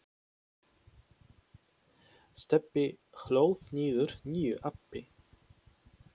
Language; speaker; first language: Icelandic; non-native, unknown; Polish